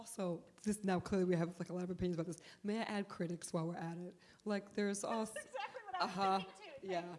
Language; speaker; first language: English; early bilingual, other home language; Polish